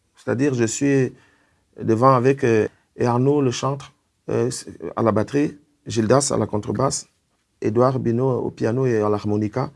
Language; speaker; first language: French; non-native, local second language; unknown